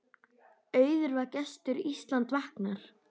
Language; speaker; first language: Icelandic; native; Icelandic